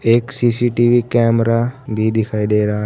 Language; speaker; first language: Hindi; native; Hindi